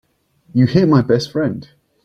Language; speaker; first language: English; native; English